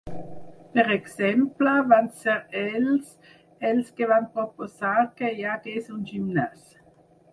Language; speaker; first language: Catalan; non-native, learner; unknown